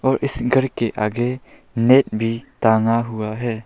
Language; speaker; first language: Hindi; non-native, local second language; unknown